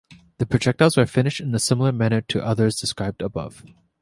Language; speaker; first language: English; native; English